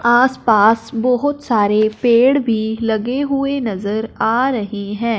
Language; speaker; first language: Hindi; non-native, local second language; Punjabi